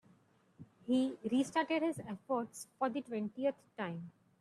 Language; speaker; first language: English; non-native, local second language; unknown